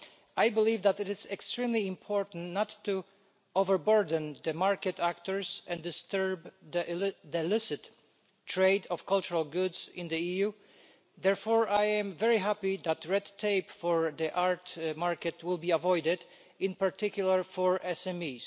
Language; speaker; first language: English; non-native, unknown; Polish